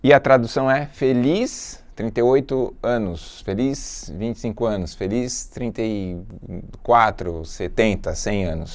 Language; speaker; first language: Portuguese; native; Portuguese